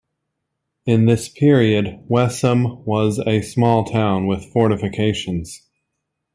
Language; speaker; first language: English; native; English